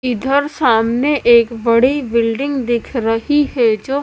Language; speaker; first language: Hindi; non-native, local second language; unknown